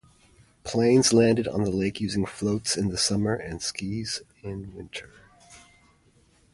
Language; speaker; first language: English; native; English